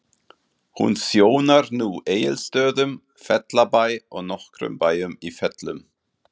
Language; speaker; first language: Icelandic; non-native, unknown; German